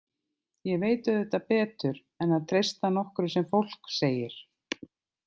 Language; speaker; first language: Icelandic; native; Icelandic